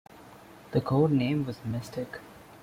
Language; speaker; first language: English; non-native, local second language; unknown